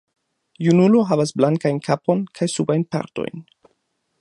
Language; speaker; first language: Esperanto; non-native, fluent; German